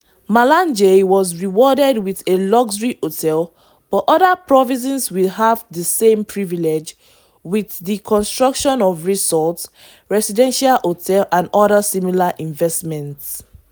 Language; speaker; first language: English; non-native, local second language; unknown